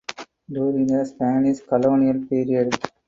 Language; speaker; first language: English; non-native, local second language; Tamil